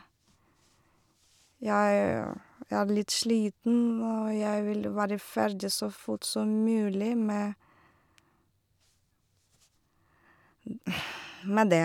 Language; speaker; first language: Norwegian; non-native, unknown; Russian